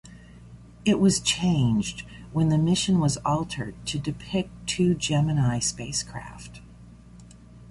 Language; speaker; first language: English; native; English